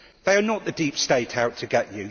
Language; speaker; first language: English; native; English